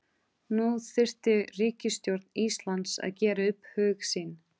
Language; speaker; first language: Icelandic; non-native, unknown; Portuguese